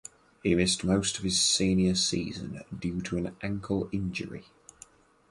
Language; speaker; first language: English; native; English